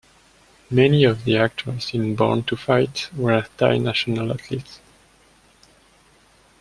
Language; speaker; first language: English; non-native, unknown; French